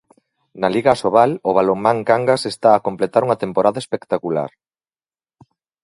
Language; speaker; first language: Galician; native; Galician